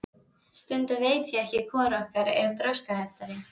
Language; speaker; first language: Icelandic; native; Icelandic